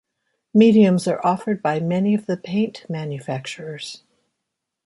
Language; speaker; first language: English; native; English